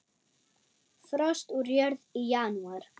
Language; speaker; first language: Icelandic; non-native, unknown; German